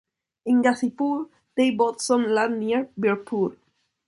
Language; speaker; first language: English; non-native, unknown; Spanish